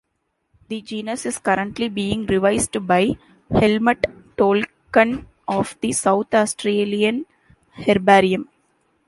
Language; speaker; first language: English; non-native, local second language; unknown